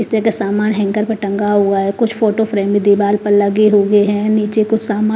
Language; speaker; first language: Hindi; non-native, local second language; Punjabi